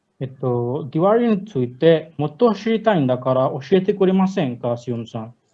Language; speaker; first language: Japanese; non-native, learner; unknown